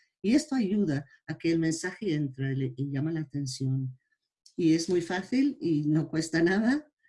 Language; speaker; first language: Spanish; non-native, fluent; English